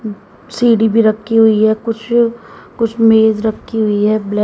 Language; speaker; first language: Hindi; native; Hindi